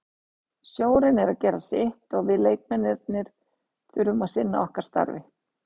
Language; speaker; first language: Icelandic; native; Icelandic